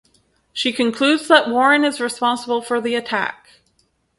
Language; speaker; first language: English; native; English